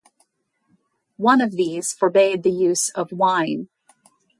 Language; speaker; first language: English; native; English